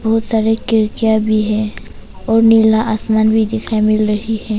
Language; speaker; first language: Hindi; non-native, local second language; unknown